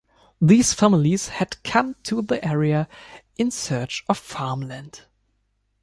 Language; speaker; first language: English; non-native, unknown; German